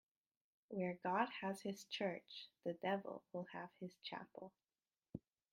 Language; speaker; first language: English; native; English